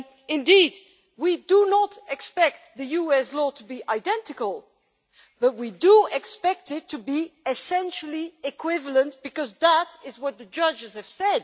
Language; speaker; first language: English; non-native, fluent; Dutch